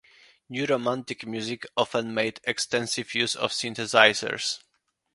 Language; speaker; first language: English; non-native, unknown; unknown